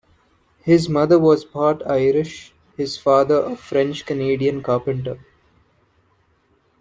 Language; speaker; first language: English; non-native, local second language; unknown